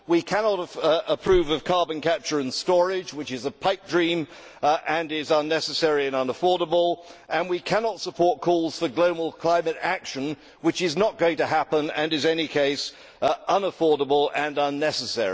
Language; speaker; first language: English; native; English